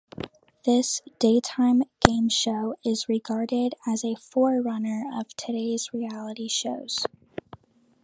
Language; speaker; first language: English; native; English